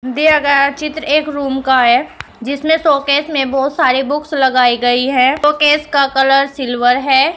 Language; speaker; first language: Hindi; native; Hindi